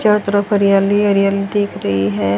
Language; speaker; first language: Hindi; native; Hindi